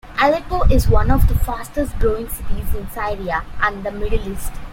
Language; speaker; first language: English; non-native, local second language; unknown